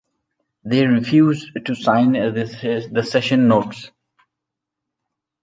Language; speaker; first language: English; non-native, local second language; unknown